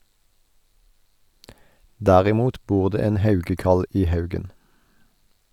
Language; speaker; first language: Norwegian; native; Norwegian